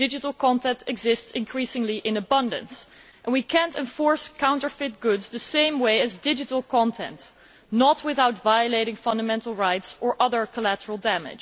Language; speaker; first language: English; non-native, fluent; Dutch